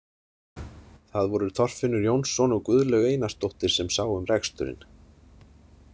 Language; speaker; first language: Icelandic; native; Icelandic